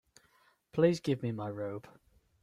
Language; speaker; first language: English; native; English